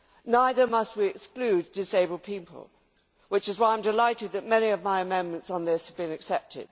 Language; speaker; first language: English; native; English